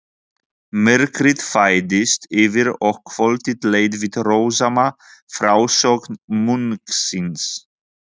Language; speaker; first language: Icelandic; non-native, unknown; Polish